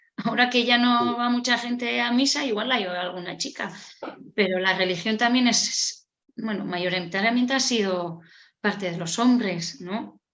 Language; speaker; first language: Spanish; non-native, local second language; Basque